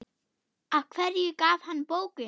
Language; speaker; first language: Icelandic; non-native, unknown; German